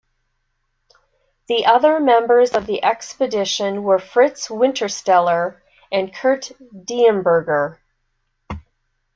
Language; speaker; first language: English; native; English